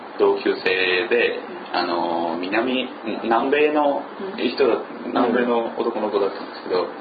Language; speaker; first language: Japanese; non-native, fluent; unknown